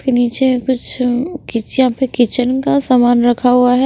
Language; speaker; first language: Hindi; non-native, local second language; Punjabi